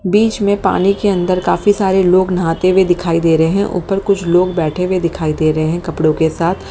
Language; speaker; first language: Hindi; native; Hindi